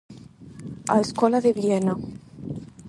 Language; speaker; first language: Galician; non-native, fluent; Spanish